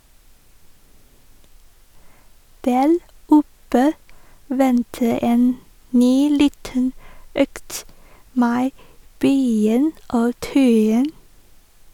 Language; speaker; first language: Norwegian; non-native, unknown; Chinese